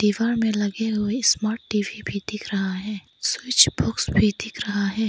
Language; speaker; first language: Hindi; non-native, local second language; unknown